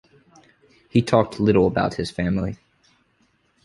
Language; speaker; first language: English; native; English